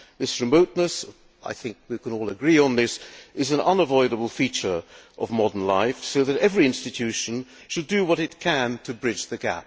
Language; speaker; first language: English; non-native, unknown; Hungarian